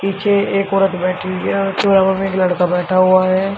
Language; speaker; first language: Hindi; native; Hindi